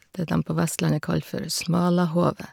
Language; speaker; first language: Norwegian; native; Norwegian